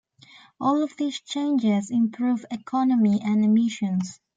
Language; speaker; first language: English; native; English